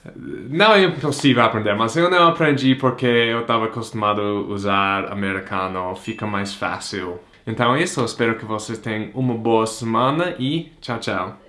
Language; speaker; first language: Portuguese; non-native, fluent; English